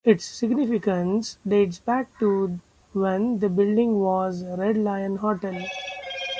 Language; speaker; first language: English; non-native, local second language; Marathi